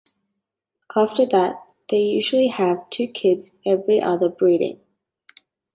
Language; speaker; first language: English; native; English